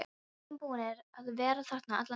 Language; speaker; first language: Icelandic; non-native, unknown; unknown